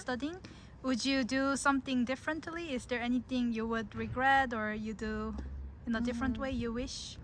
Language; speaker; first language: English; non-native, fluent; Korean